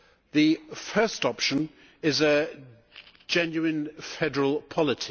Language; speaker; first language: English; native; English